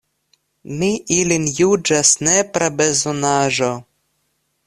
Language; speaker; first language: Esperanto; non-native, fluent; Russian